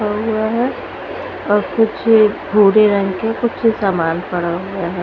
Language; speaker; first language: Hindi; non-native, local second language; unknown